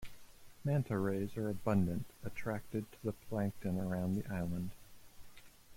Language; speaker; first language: English; native; English